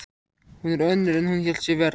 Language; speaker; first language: Icelandic; native; Icelandic